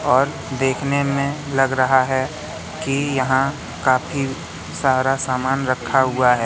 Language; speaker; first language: Hindi; native; Hindi